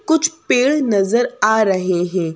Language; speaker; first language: Hindi; native; Hindi